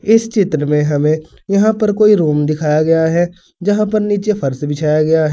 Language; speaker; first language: Hindi; native; Hindi